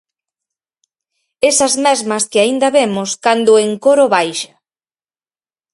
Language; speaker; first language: Galician; native; Galician